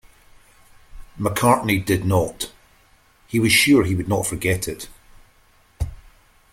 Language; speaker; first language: English; native; English